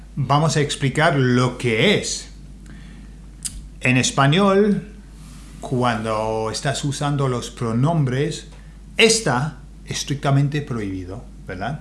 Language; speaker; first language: Spanish; non-native, fluent; English